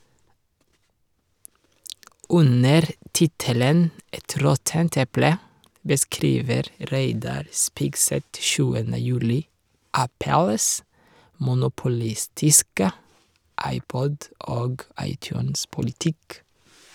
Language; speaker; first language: Norwegian; non-native, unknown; Rundi